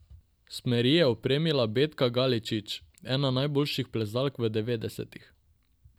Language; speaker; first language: Slovenian; non-native, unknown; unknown